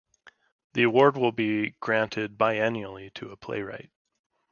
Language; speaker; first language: English; native; English